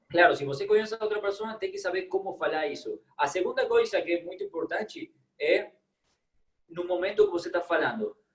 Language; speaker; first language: Portuguese; non-native, fluent; Spanish